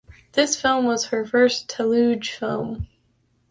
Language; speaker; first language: English; native; English